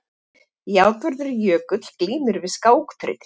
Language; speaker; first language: Icelandic; native; Icelandic